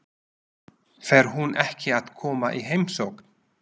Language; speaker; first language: Icelandic; non-native, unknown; Slovak